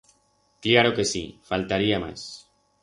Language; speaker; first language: Aragonese; non-native, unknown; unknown